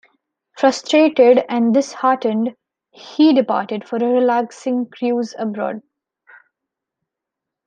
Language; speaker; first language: English; non-native, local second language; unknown